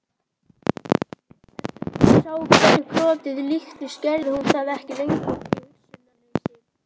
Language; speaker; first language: Icelandic; native; Icelandic